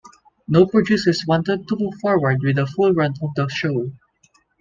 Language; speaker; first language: English; non-native, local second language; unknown